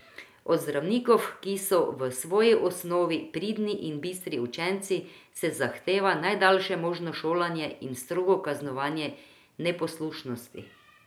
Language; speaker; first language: Slovenian; non-native, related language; Croatian